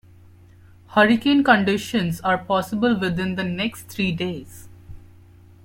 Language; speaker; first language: English; non-native, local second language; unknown